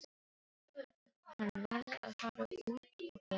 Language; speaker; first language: Icelandic; non-native, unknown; Filipino